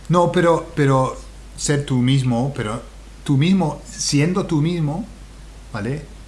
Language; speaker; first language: Spanish; non-native, fluent; English